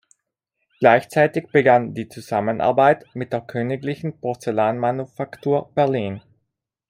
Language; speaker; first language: German; non-native, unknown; Italian